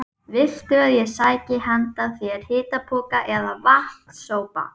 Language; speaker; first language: Icelandic; native; Icelandic